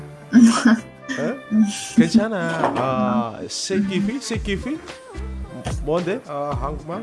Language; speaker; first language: Korean; non-native, learner; Indonesian